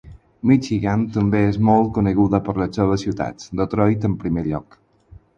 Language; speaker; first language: Catalan; non-native, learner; Spanish